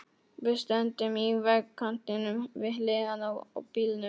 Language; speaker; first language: Icelandic; non-native, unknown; Polish